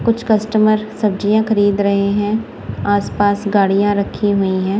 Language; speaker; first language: Hindi; non-native, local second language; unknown